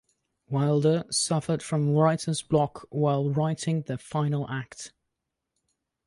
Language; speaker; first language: English; native; English